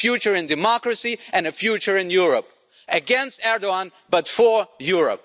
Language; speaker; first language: English; non-native, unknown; German